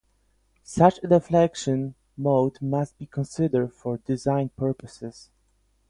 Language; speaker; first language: English; non-native, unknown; Polish